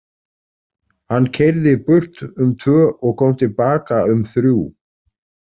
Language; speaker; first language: Icelandic; native; Icelandic